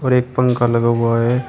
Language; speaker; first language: Hindi; native; Hindi